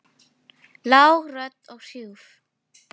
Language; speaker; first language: Icelandic; non-native, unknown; Filipino